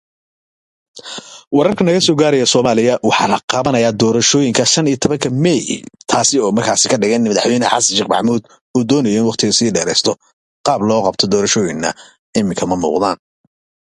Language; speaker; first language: English; non-native, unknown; Somali